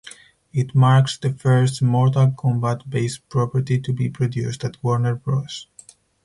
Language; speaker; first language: English; non-native, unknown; Spanish